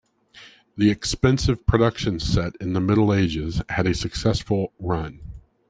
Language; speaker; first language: English; native; English